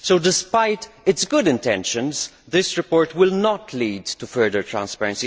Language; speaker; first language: English; non-native, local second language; Maltese